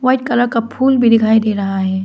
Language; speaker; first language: Hindi; non-native, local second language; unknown